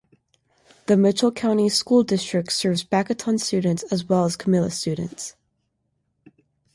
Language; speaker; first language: English; native; English